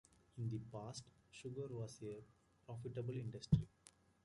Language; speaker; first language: English; native; English